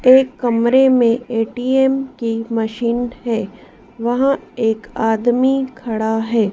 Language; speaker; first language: Hindi; native; Hindi